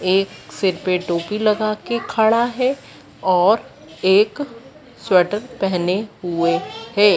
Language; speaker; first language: Hindi; native; Hindi